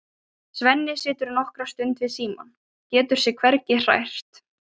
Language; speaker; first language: Icelandic; non-native, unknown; Ukrainian